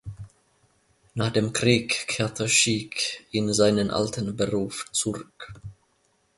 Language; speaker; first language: German; non-native, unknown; Finnish